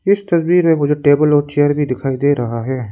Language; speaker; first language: Hindi; non-native, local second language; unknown